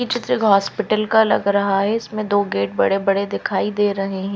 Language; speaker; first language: Hindi; non-native, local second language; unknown